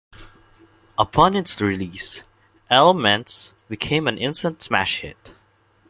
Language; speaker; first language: English; non-native, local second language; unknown